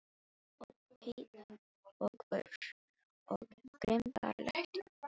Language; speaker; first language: Icelandic; non-native, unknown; Filipino